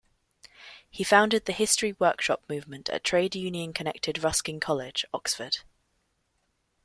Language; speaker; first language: English; native; English